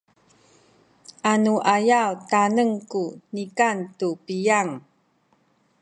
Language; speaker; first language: Sakizaya; non-native, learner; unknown